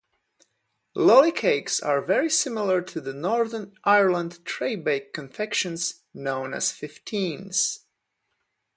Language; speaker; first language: English; non-native, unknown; Polish